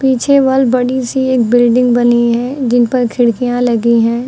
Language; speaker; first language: Hindi; native; Hindi